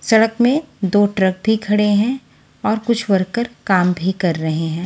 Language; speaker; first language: Hindi; native; Hindi